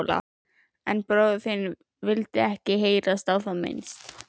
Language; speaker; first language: Icelandic; native; Icelandic